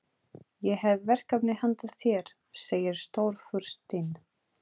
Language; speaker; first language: Icelandic; non-native, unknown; Portuguese